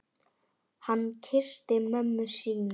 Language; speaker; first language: Icelandic; non-native, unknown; Polish